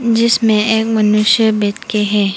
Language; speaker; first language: Hindi; non-native, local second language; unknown